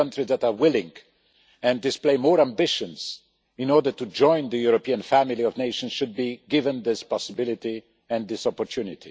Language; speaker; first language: English; non-native, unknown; Polish